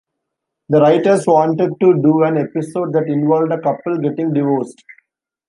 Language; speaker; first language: English; non-native, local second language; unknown